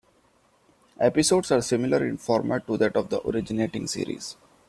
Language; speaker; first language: English; non-native, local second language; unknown